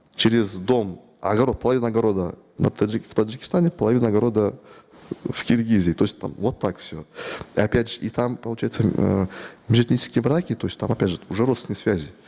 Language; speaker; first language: Russian; non-native, local second language; Kyrgyz